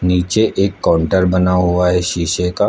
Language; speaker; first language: Hindi; native; Hindi